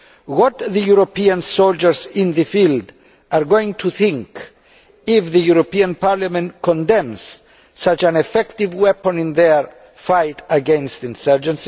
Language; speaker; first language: English; non-native, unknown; Greek